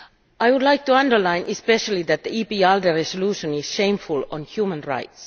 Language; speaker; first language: English; non-native, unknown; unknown